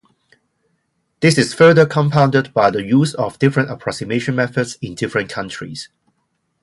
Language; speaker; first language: English; non-native, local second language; Cantonese